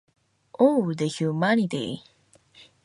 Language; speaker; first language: English; non-native, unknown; Japanese